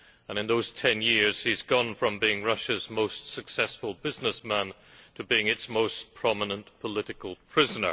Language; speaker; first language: English; native; English